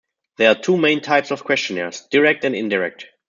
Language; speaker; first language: English; non-native, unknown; German